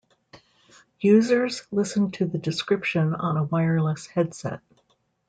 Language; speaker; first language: English; native; English